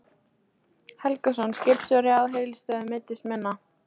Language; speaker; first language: Icelandic; non-native, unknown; Polish